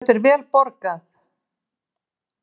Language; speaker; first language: Icelandic; native; Icelandic